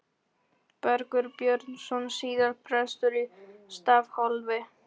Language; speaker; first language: Icelandic; non-native, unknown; Polish